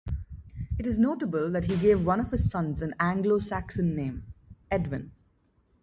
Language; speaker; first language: English; non-native, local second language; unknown